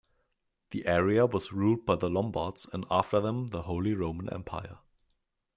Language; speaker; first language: English; non-native, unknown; German